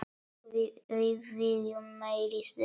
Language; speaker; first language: Icelandic; non-native, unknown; Polish